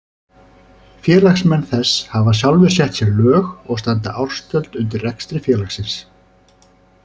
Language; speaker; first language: Icelandic; native; Icelandic